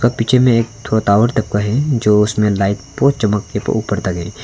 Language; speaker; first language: Hindi; non-native, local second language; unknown